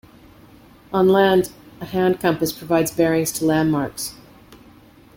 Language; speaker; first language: English; native; English